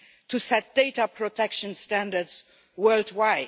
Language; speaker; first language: English; non-native, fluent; Luxembourgish